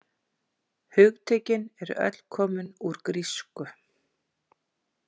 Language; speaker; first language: Icelandic; native; Icelandic